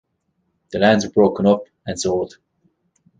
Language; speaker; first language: English; native; English